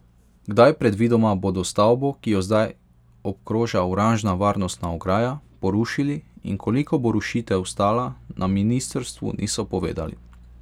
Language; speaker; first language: Slovenian; non-native, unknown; Hungarian